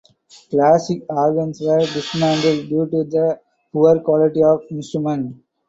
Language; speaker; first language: English; non-native, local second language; Tamil